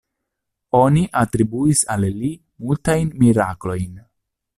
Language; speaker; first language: Esperanto; non-native, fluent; Italian